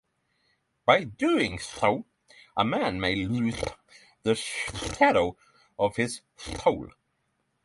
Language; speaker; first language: English; non-native, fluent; Norwegian